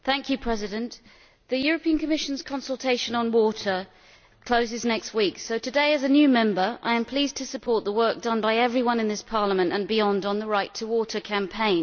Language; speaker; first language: English; native; English